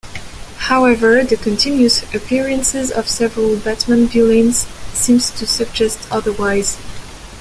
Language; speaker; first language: English; non-native, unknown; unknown